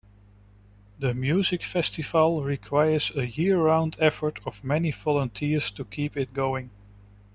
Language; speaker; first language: English; non-native, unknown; Dutch